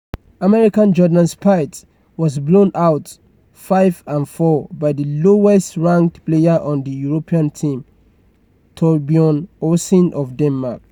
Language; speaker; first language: English; non-native, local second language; Yoruba